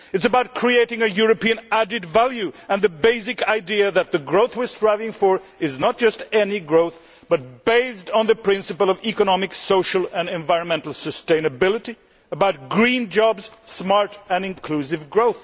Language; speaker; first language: English; non-native, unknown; Swedish